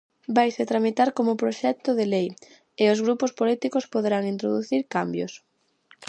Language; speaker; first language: Galician; native; Galician